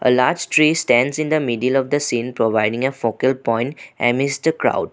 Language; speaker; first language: English; non-native, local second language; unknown